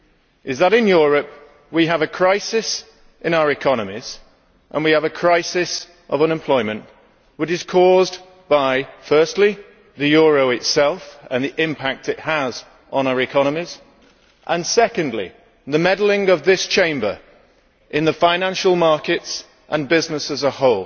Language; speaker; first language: English; native; English